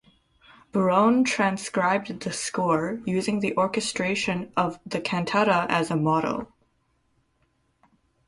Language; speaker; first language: English; native; English